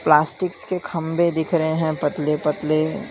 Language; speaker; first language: Hindi; non-native, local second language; Gujarati